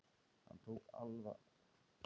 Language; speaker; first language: Icelandic; native; Icelandic